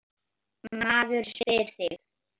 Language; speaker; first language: Icelandic; native; Icelandic